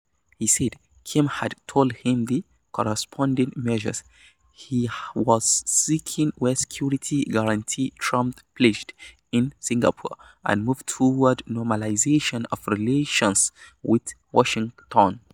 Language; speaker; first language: English; non-native, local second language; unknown